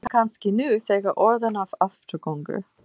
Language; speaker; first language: Icelandic; non-native, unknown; English